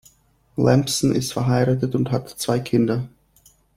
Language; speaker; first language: German; non-native, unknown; Russian